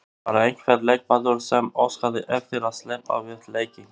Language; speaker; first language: Icelandic; non-native, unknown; Albanian